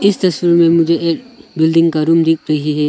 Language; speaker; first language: Hindi; non-native, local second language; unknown